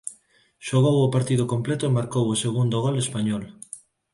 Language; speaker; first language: Galician; non-native, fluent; Spanish